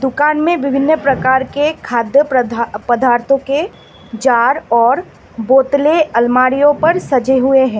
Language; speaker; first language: Hindi; non-native, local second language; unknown